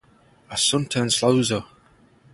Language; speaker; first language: English; native; English